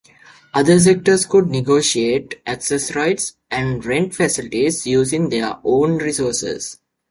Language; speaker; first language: English; native; English